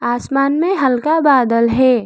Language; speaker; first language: Hindi; early bilingual, other home language; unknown